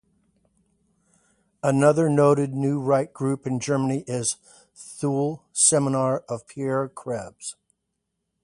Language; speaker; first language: English; native; English